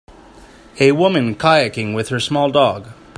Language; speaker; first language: English; native; English